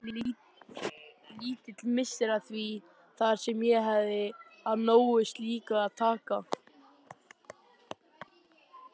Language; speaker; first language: Icelandic; native; Icelandic